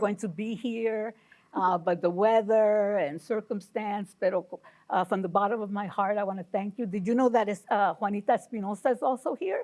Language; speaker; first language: English; early bilingual, other home language; Spanish